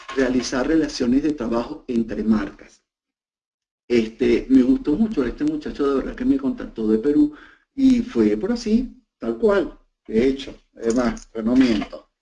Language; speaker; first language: Spanish; native; Spanish